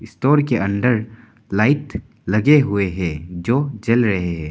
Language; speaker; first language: Hindi; non-native, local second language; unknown